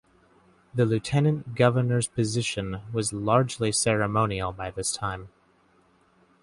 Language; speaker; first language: English; native; English